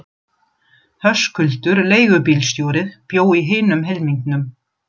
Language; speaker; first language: Icelandic; non-native, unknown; German